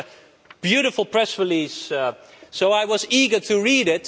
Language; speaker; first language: English; non-native, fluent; Dutch